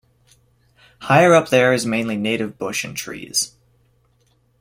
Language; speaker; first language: English; native; English